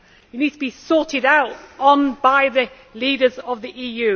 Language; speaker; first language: English; native; English